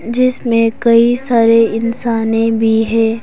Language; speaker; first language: Hindi; non-native, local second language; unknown